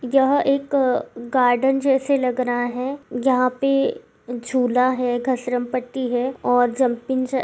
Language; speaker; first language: Hindi; non-native, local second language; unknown